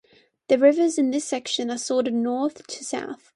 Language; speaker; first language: English; non-native, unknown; Chinese